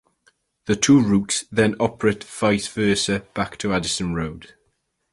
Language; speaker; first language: English; native; English